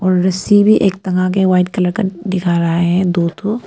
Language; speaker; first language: Hindi; non-native, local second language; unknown